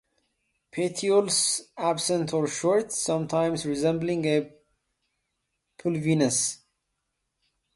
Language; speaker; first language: English; native; English